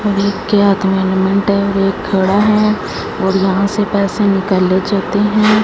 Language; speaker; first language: Hindi; non-native, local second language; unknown